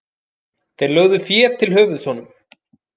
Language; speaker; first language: Icelandic; native; Icelandic